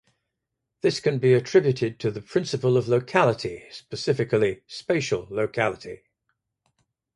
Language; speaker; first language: English; native; English